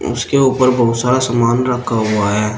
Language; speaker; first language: Hindi; native; Hindi